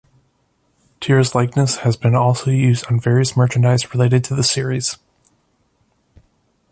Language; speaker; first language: English; native; English